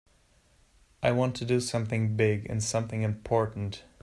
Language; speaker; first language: English; non-native, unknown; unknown